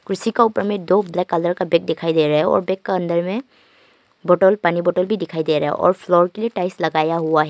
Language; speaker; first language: Hindi; non-native, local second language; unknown